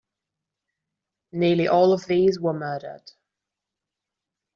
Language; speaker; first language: English; non-native, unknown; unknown